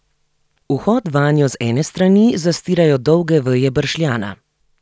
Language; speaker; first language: Slovenian; native; Slovenian